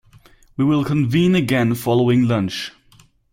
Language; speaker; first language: English; non-native, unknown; German